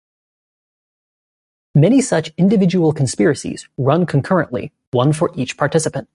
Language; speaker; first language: English; native; English